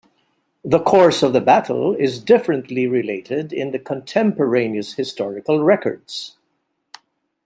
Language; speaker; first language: English; non-native, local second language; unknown